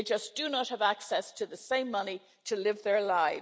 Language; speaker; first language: English; native; English